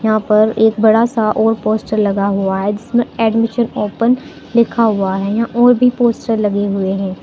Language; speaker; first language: Hindi; native; Hindi